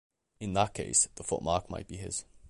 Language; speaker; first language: English; native; English